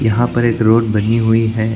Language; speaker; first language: Hindi; native; Hindi